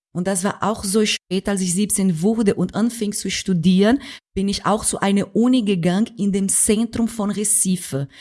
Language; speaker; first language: German; non-native, fluent; Portuguese